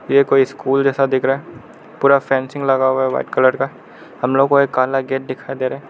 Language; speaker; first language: Hindi; non-native, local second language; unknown